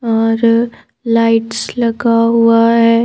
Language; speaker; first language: Hindi; native; Hindi